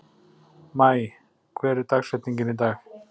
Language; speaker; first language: Icelandic; native; Icelandic